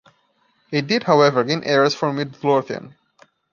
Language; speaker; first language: English; non-native, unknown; Portuguese